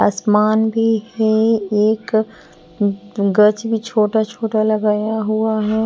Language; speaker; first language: Hindi; non-native, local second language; Bhojpuri